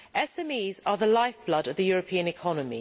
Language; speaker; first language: English; native; English